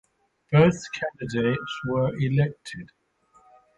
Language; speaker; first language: English; native; English